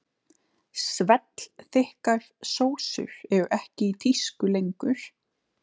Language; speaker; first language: Icelandic; non-native, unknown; Slovenian